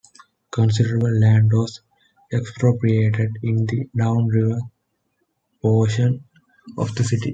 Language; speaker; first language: English; non-native, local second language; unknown